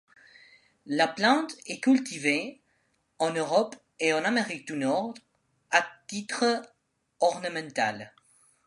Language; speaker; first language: French; non-native, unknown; Spanish